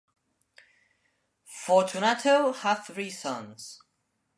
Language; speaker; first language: English; non-native, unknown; Spanish